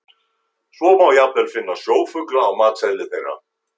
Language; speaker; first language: Icelandic; native; Icelandic